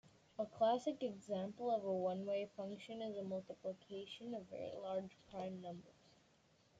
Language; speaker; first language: English; native; English